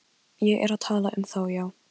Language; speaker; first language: Icelandic; non-native, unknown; Polish